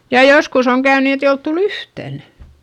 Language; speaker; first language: Finnish; native; Finnish